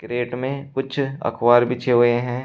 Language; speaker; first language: Hindi; native; Hindi